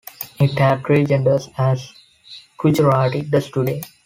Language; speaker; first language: English; non-native, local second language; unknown